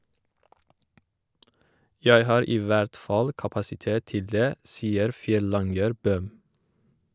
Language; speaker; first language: Norwegian; non-native, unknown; Kurdish